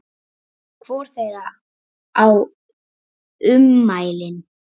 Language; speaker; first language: Icelandic; native; Icelandic